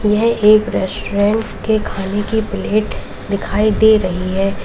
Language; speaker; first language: Hindi; native; Hindi